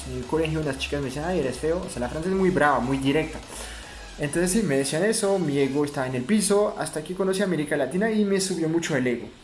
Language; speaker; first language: Spanish; non-native, fluent; French